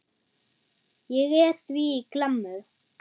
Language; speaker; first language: Icelandic; non-native, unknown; German